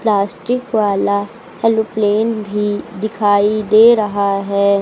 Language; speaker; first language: Hindi; native; Hindi